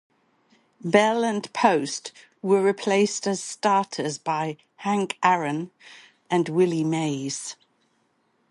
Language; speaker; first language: English; native; English